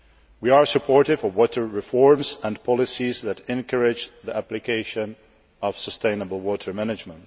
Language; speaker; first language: English; non-native, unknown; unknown